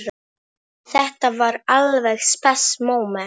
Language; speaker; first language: Icelandic; non-native, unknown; Polish